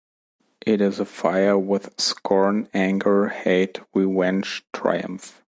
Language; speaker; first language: English; non-native, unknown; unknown